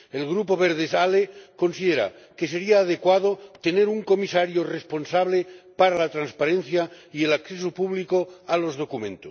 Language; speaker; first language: Spanish; non-native, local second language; Catalan